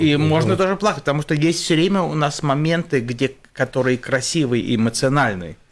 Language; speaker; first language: Russian; early bilingual, other home language; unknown